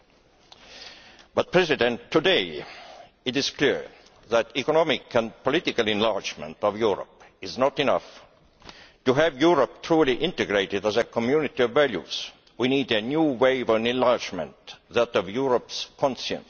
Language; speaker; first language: English; non-native, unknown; Estonian